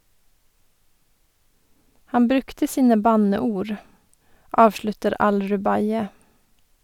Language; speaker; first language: Norwegian; non-native, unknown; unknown